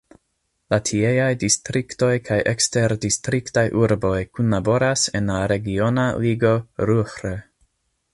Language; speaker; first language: Esperanto; non-native, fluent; English